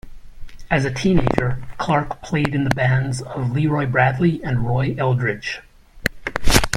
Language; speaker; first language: English; native; English